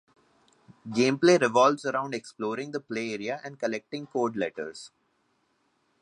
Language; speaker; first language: English; non-native, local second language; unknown